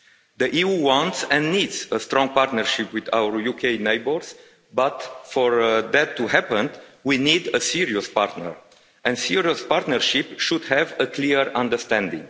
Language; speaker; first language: English; non-native, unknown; Romanian